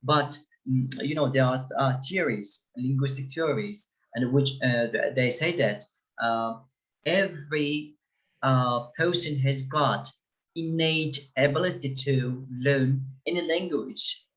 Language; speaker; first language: English; non-native, fluent; Turkish